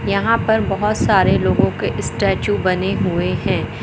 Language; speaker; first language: Hindi; native; Hindi